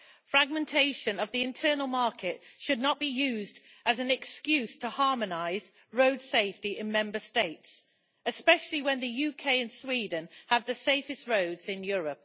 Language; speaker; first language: English; native; English